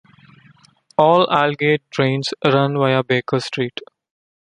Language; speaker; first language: English; non-native, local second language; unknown